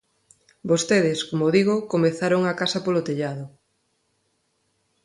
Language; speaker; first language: Galician; non-native, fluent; Spanish